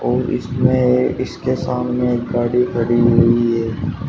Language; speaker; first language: Hindi; native; Hindi